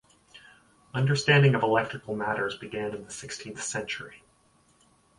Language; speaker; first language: English; native; English